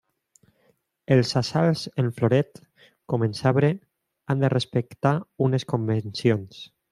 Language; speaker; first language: Catalan; non-native, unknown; Spanish